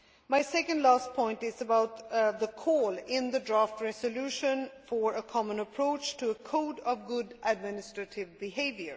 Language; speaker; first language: English; non-native, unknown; Swedish